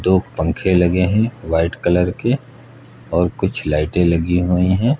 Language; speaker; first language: Hindi; native; Hindi